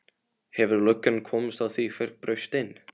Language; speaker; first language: Icelandic; non-native, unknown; Polish